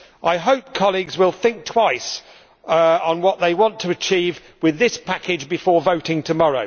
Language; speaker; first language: English; native; English